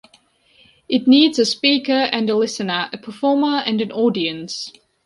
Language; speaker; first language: English; non-native, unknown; Georgian